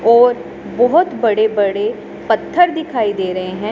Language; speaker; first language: Hindi; non-native, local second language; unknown